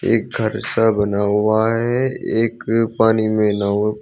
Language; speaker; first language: Hindi; native; Hindi